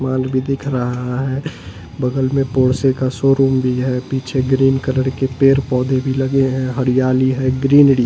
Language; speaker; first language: Hindi; native; Hindi